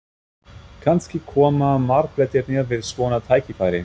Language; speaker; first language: Icelandic; non-native, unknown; German